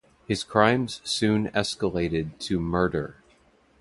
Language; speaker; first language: English; native; English